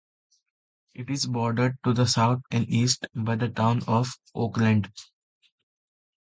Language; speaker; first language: English; non-native, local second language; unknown